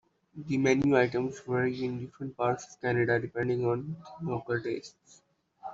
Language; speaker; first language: English; non-native, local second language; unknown